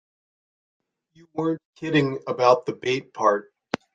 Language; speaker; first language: English; native; English